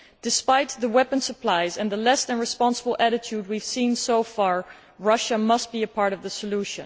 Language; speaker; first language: English; non-native, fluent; Dutch